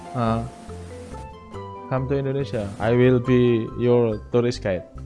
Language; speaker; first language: English; non-native, learner; Indonesian